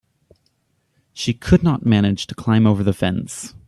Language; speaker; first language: English; native; English